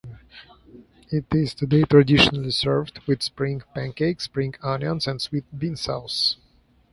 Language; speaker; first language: English; native; English